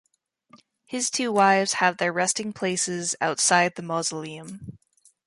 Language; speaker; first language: English; native; English